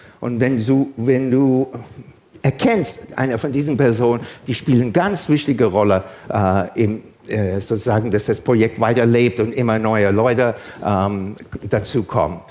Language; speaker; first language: German; non-native, fluent; English